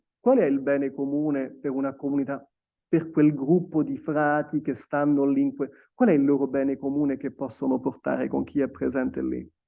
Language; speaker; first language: Italian; non-native, fluent; French